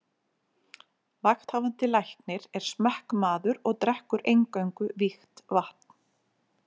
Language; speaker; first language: Icelandic; native; Icelandic